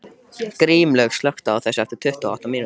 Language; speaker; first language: Icelandic; native; Icelandic